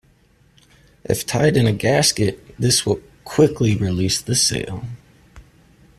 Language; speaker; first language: English; native; English